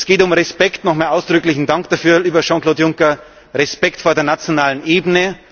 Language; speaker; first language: German; native; German